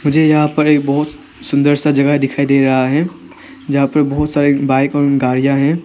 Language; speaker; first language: Hindi; non-native, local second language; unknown